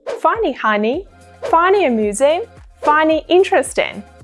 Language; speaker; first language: English; non-native, fluent; Russian